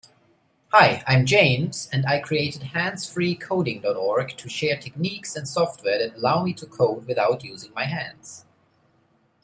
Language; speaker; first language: English; non-native, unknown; German